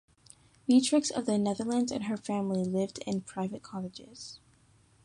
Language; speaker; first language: English; native; English